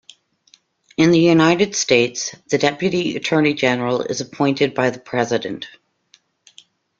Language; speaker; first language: English; native; English